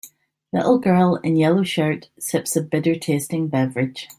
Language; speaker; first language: English; native; English